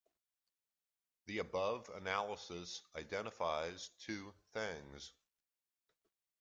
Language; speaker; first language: English; native; English